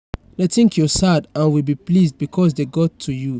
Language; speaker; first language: English; non-native, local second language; Yoruba